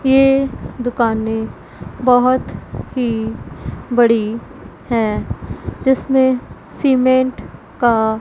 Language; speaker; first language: Hindi; non-native, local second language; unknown